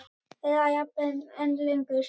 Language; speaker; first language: Icelandic; native; Icelandic